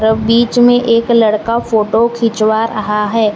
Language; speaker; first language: Hindi; non-native, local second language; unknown